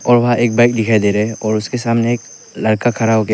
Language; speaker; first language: Hindi; early bilingual, other home language; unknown